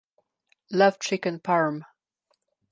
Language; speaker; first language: English; non-native, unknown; Slovenian